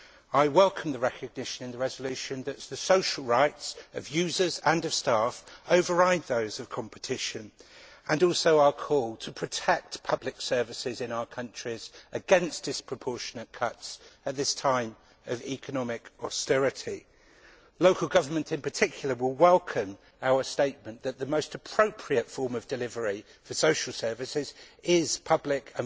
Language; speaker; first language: English; native; English